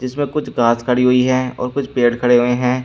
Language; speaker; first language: Hindi; native; Hindi